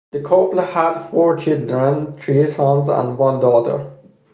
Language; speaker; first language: English; non-native, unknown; Persian